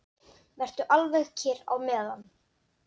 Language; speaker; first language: Icelandic; non-native, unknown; Dutch